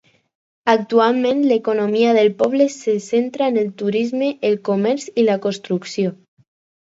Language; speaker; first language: Catalan; non-native, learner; Spanish